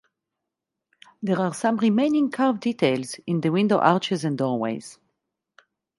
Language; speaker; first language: English; non-native, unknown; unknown